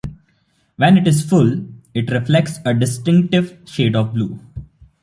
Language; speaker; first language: English; non-native, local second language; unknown